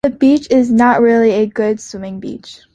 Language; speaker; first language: English; native; English